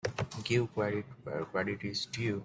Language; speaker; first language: English; non-native, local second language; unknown